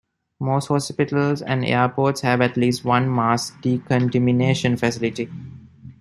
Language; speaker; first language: English; non-native, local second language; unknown